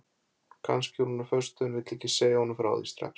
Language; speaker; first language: Icelandic; native; Icelandic